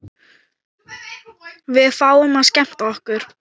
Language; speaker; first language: Icelandic; non-native, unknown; Thai